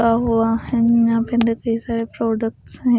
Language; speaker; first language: Hindi; non-native, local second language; Punjabi